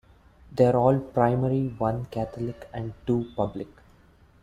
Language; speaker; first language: English; non-native, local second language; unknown